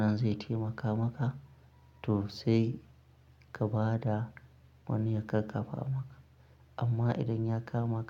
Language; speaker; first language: Hausa; non-native, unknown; Akan